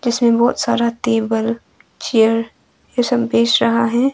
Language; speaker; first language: Hindi; non-native, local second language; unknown